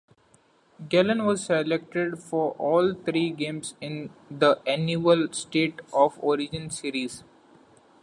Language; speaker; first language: English; non-native, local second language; Marathi